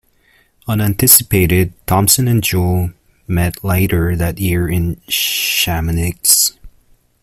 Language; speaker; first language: English; native; English